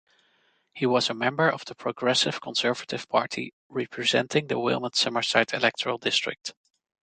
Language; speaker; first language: English; non-native, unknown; Dutch